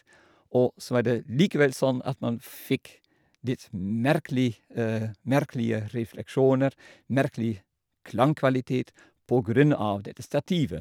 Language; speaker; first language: Norwegian; non-native, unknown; Dutch